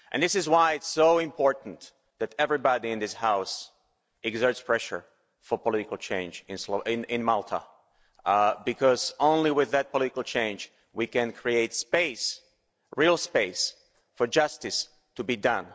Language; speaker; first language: English; non-native, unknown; Slovak